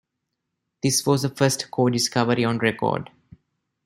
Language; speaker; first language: English; non-native, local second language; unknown